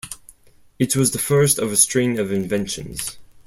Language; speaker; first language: English; non-native, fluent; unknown